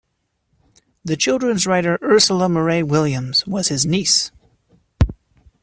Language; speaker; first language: English; native; English